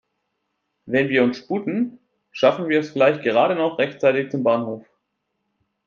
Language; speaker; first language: German; native; German